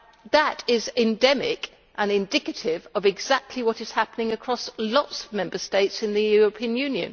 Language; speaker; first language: English; native; English